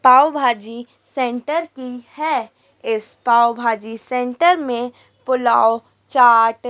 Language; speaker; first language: Hindi; native; Hindi